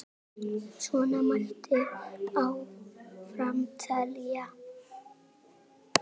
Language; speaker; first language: Icelandic; native; Icelandic